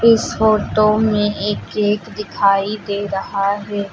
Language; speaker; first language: Hindi; native; Hindi